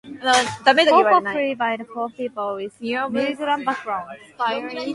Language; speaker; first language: English; non-native, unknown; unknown